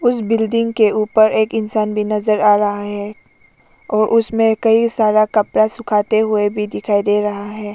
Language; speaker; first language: Hindi; non-native, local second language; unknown